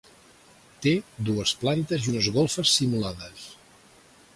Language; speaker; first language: Catalan; native; Catalan